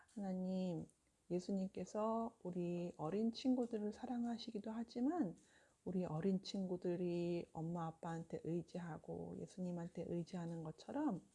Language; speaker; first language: Korean; native; Korean